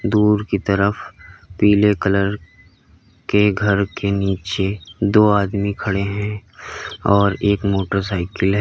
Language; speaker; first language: Hindi; native; Hindi